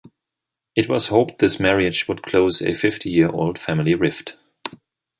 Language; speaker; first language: English; non-native, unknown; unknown